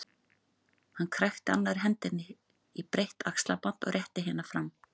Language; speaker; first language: Icelandic; native; Icelandic